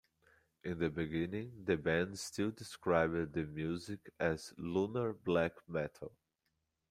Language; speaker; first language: English; non-native, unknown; Portuguese